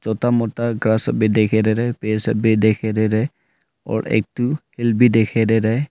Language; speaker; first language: Hindi; early bilingual, other home language; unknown